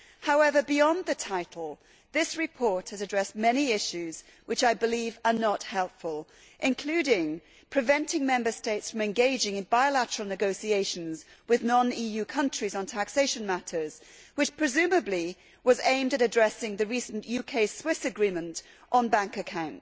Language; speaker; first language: English; native; English